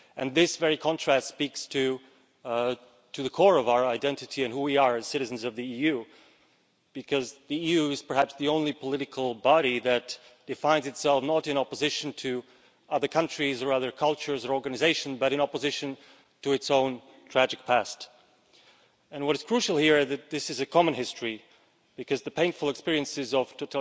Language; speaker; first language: English; non-native, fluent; Slovak